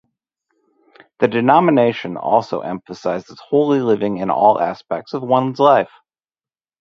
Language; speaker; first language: English; native; English